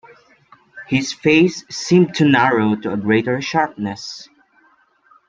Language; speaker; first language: English; non-native, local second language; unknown